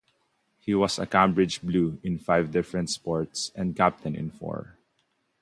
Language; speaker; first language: English; non-native, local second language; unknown